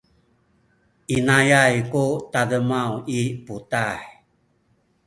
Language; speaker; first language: Sakizaya; native; Sakizaya